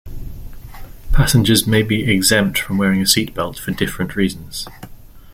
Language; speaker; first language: English; native; English